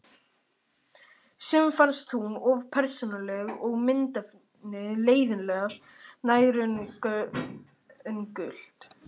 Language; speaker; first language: Icelandic; non-native, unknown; Romanian